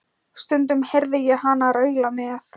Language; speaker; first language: Icelandic; non-native, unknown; Thai